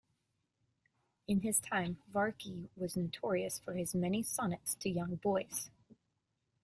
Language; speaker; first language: English; native; English